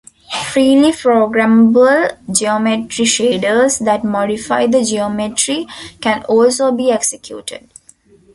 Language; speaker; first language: English; non-native, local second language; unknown